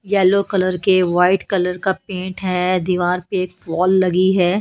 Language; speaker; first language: Hindi; native; Hindi